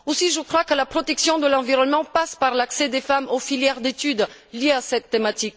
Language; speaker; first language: French; non-native, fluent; Bulgarian